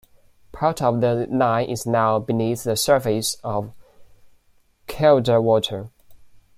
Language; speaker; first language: English; non-native, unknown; Chinese